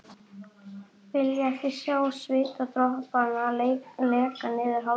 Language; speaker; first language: Icelandic; native; Icelandic